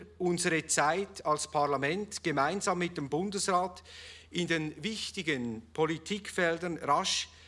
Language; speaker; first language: German; native; German